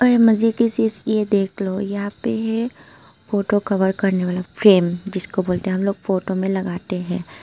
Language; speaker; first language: Hindi; non-native, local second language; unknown